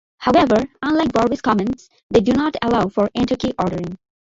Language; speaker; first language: English; non-native, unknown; Bangla